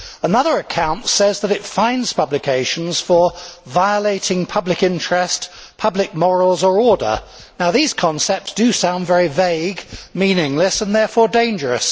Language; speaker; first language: English; native; English